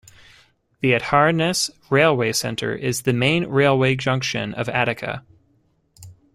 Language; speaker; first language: English; native; English